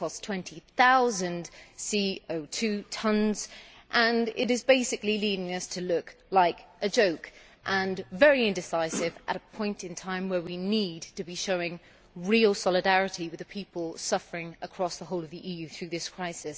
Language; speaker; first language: English; native; English